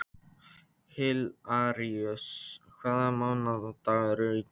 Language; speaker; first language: Icelandic; non-native, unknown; Polish